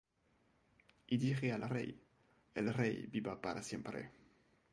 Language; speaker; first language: Spanish; non-native, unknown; French